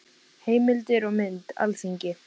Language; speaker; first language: Icelandic; native; Icelandic